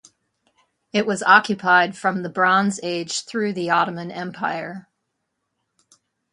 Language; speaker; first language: English; native; English